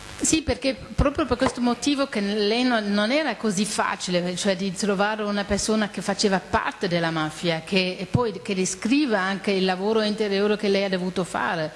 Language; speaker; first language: Italian; non-native, fluent; German